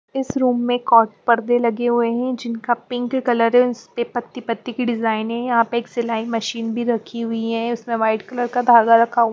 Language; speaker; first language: Hindi; non-native, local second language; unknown